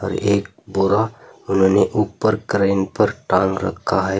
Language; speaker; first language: Hindi; native; Hindi